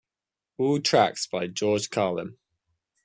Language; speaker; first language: English; native; English